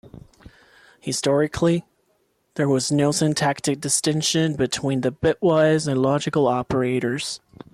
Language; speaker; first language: English; non-native, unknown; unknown